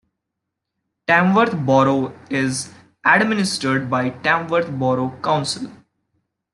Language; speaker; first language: English; non-native, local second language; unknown